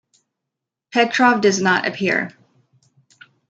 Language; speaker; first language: English; native; English